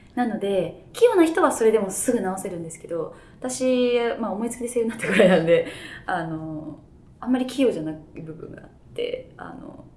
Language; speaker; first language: Japanese; native; Japanese